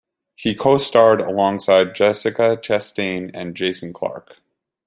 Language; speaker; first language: English; native; English